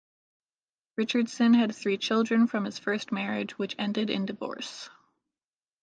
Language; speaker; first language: English; native; English